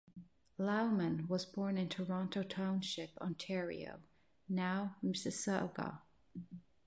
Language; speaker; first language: English; non-native, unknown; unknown